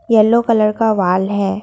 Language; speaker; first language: Hindi; non-native, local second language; Assamese